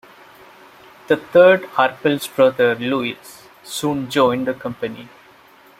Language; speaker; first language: English; non-native, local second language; Malayalam